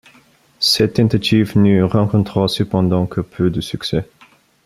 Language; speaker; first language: French; non-native, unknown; Bulgarian